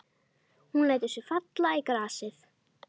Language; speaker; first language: Icelandic; native; Icelandic